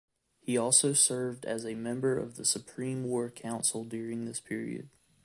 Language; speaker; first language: English; native; English